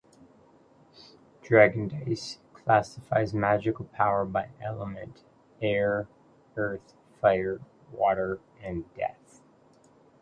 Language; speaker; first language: English; native; English